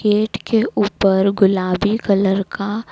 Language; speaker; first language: Hindi; native; Hindi